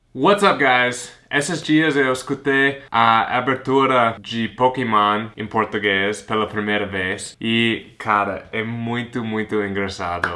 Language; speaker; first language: Portuguese; non-native, fluent; English